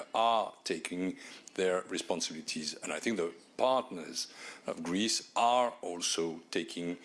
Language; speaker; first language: English; non-native, fluent; French